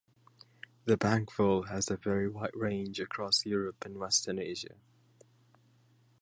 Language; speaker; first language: English; native; English